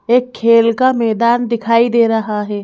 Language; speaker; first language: Hindi; native; Hindi